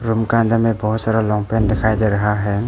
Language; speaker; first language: Hindi; non-native, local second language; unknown